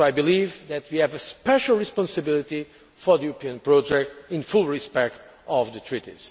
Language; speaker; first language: English; non-native, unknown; Portuguese